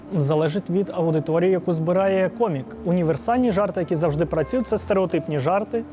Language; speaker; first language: Ukrainian; non-native, local second language; Russian